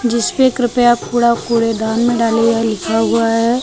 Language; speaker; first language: Hindi; native; Hindi